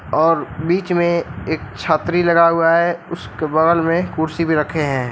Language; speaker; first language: Hindi; native; Hindi